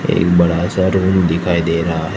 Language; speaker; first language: Hindi; non-native, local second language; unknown